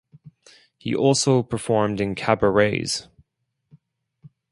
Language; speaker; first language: English; non-native, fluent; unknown